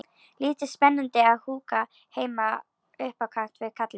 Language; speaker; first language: Icelandic; native; Icelandic